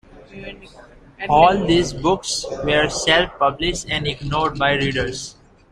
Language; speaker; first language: English; native; English